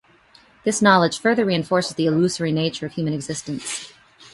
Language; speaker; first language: English; native; English